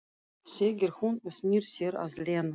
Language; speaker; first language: Icelandic; non-native, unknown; Russian